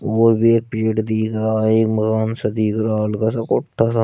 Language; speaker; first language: Hindi; native; Hindi